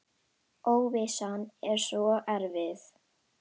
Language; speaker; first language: Icelandic; non-native, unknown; Indonesian